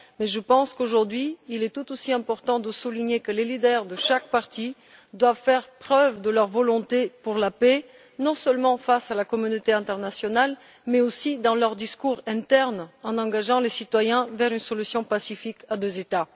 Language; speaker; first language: French; non-native, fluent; Bulgarian